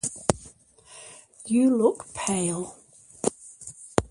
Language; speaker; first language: English; native; English